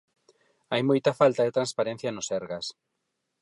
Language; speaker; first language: Galician; non-native, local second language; Spanish